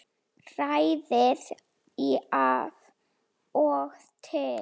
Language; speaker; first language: Icelandic; non-native, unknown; Slovak